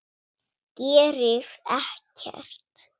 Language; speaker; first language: Icelandic; non-native, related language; Swedish